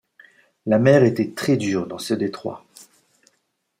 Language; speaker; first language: French; native; French